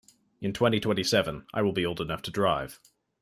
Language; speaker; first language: English; native; English